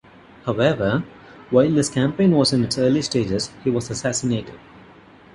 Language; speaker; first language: English; non-native, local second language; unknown